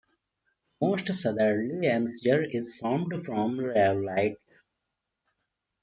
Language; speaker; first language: English; non-native, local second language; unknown